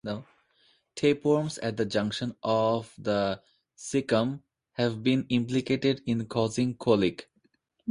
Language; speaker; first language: English; non-native, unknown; Bangla